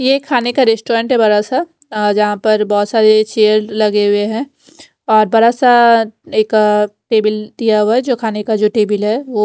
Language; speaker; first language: Hindi; non-native, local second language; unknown